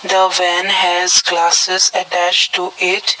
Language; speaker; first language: English; non-native, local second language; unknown